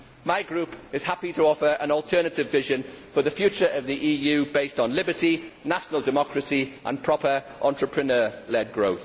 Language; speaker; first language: English; native; English